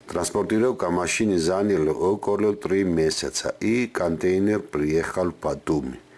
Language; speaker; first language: Russian; non-native, local second language; Georgian